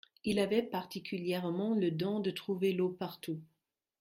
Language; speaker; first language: French; non-native, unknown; German